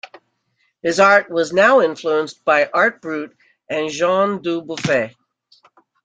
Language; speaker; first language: English; native; English